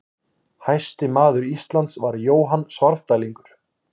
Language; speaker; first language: Icelandic; native; Icelandic